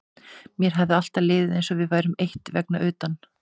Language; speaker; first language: Icelandic; native; Icelandic